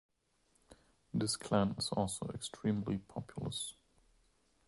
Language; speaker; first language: English; non-native, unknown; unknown